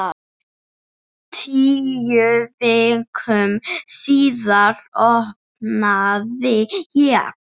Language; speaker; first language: Icelandic; non-native, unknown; English